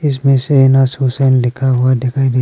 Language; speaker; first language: Hindi; non-native, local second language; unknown